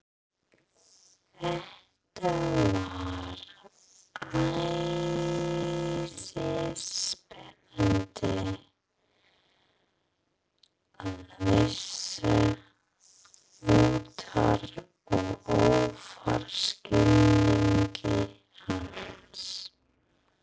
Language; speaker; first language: Icelandic; non-native, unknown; English